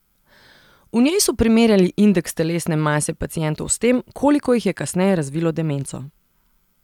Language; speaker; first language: Slovenian; non-native, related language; Serbian